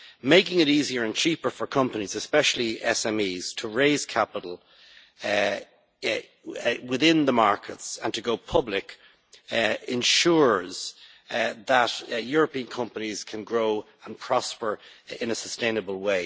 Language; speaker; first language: English; native; English